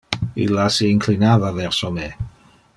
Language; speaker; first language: Interlingua; non-native, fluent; Dutch